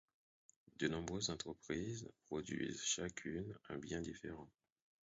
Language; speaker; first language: French; non-native, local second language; Haitian Creole